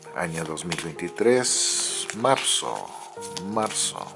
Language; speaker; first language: Spanish; native; Spanish